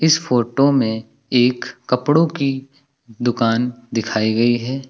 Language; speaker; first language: Hindi; native; Hindi